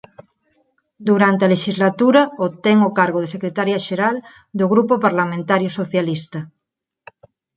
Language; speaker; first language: Galician; non-native, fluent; Spanish